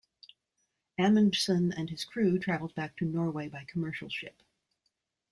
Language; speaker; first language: English; native; English